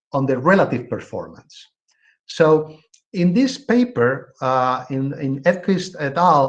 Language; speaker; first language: English; non-native, fluent; Spanish